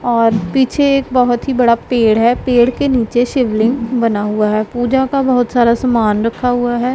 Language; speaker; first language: Hindi; non-native, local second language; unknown